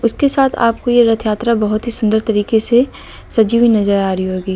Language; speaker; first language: Hindi; native; Hindi